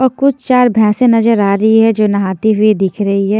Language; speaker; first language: Hindi; native; Hindi